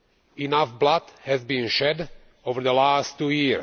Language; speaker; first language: English; non-native, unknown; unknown